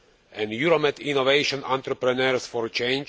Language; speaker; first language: English; non-native, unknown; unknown